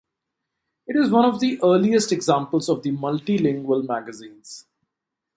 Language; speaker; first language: English; non-native, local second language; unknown